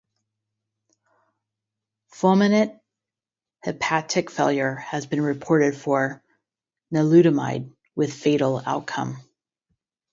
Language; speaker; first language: English; native; English